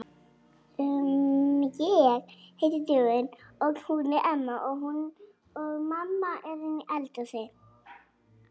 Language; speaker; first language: Icelandic; native; Icelandic